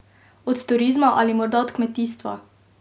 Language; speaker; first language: Slovenian; native; Slovenian